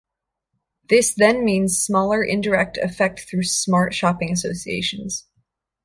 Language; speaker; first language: English; native; English